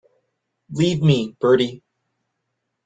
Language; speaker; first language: English; native; English